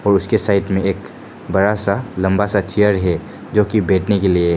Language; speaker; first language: Hindi; non-native, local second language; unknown